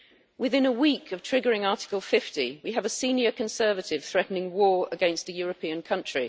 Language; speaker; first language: English; native; English